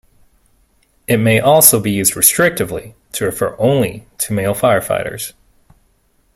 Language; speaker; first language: English; native; English